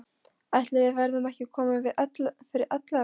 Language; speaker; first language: Icelandic; non-native, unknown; Polish